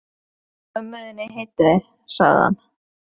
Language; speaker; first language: Icelandic; non-native, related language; Norwegian